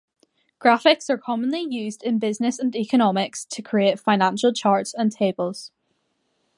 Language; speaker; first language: English; native; English